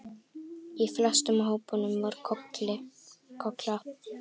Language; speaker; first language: Icelandic; native; Icelandic